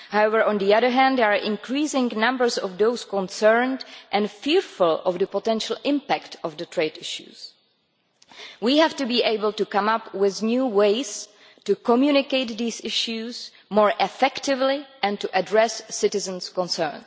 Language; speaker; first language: English; non-native, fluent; Czech